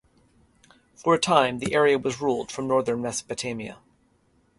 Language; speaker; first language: English; native; English